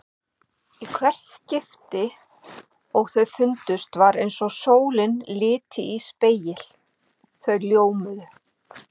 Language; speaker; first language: Icelandic; native; Icelandic